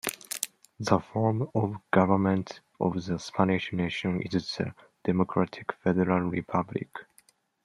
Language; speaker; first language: English; non-native, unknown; Japanese